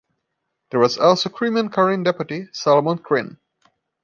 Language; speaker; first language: English; non-native, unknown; Portuguese